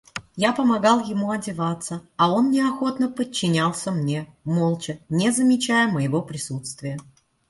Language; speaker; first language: Russian; native; Russian